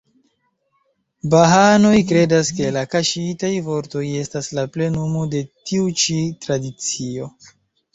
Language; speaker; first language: Esperanto; non-native, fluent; Chinese